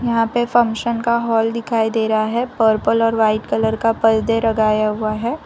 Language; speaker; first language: Hindi; non-native, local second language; Gujarati